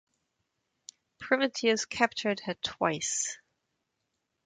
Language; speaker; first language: English; non-native, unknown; German